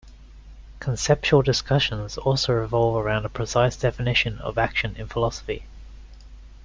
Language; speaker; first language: English; native; English